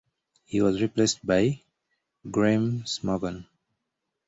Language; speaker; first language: English; native; English